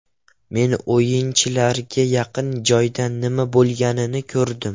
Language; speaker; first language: Uzbek; non-native, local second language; Russian